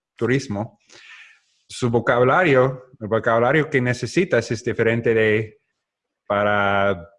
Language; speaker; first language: Spanish; non-native, learner; English